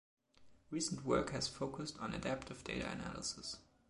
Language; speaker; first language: English; non-native, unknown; German